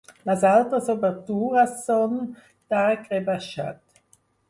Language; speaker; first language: Catalan; non-native, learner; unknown